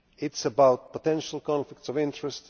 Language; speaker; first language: English; non-native, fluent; Finnish